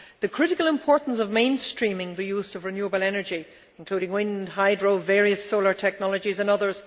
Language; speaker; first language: English; native; English